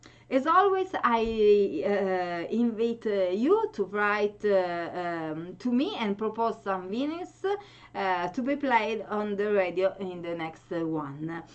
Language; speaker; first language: English; non-native, learner; Italian